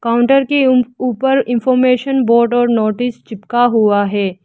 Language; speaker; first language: Hindi; non-native, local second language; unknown